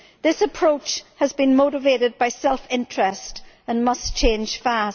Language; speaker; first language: English; native; English